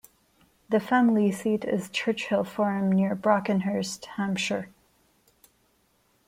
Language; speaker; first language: English; non-native, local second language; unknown